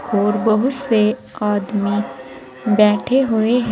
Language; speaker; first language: Hindi; native; Hindi